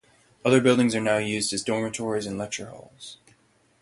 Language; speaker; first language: English; native; English